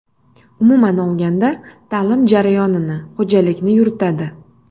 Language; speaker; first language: Uzbek; native; Uzbek